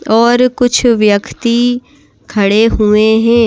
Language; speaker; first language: Hindi; native; Hindi